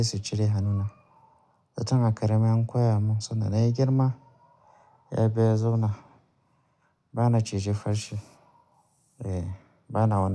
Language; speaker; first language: Hausa; native; Hausa